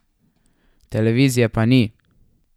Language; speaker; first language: Slovenian; native; Slovenian